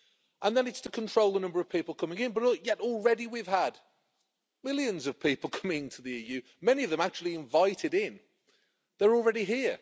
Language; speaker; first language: English; native; English